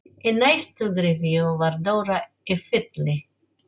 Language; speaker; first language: Icelandic; non-native, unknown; Filipino